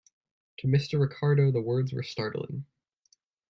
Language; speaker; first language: English; native; English